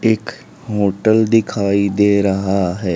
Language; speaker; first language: Hindi; native; Hindi